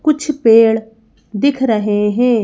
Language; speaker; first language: Hindi; native; Hindi